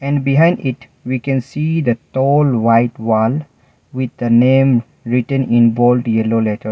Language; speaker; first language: English; non-native, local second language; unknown